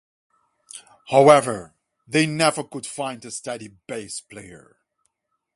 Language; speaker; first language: English; non-native, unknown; Dutch